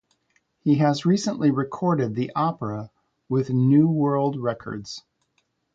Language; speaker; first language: English; native; English